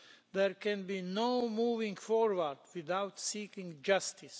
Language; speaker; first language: English; non-native, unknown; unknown